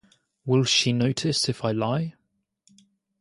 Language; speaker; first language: English; native; English